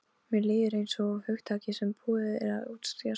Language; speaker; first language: Icelandic; non-native, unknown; Polish